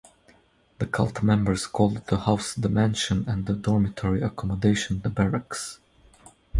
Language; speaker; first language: English; non-native, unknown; Croatian